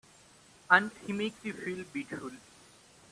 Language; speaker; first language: English; non-native, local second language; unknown